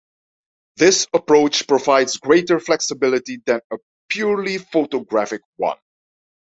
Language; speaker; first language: English; non-native, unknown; Dutch